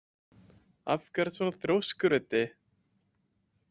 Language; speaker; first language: Icelandic; native; Icelandic